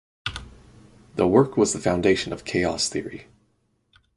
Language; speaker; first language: English; native; English